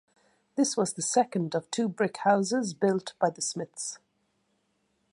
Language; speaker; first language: English; native; English